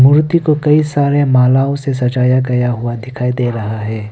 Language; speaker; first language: Hindi; non-native, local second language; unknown